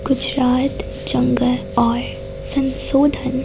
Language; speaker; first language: Hindi; non-native, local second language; Gujarati